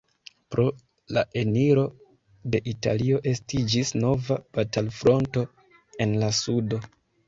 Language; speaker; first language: Esperanto; non-native, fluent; Kinyarwanda